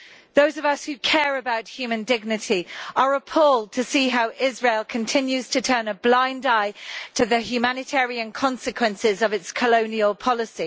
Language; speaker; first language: English; native; English